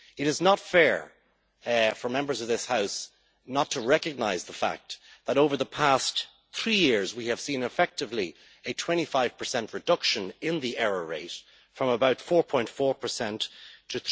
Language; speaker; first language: English; native; English